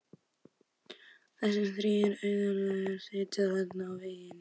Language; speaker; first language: Icelandic; native; Icelandic